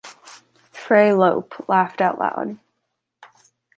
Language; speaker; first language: English; native; English